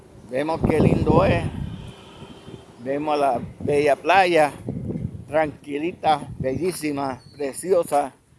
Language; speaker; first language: Spanish; native; Spanish